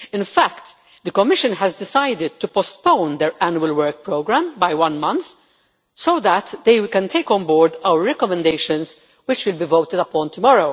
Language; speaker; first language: English; non-native, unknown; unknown